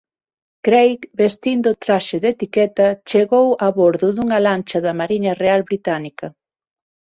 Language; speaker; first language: Galician; non-native, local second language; Spanish